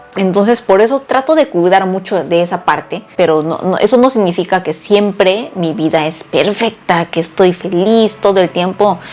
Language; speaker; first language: Spanish; non-native, fluent; Korean